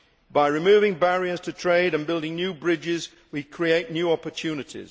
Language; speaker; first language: English; native; English